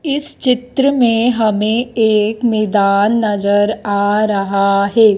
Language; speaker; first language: Hindi; native; Hindi